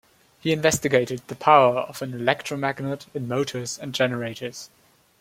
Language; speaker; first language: English; non-native, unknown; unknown